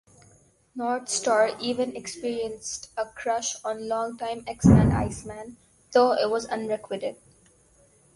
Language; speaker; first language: English; non-native, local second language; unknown